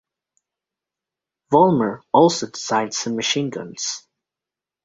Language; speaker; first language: English; native; English